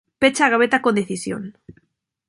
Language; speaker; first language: Galician; non-native, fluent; Spanish